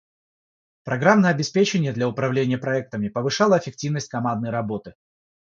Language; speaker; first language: Russian; non-native, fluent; Georgian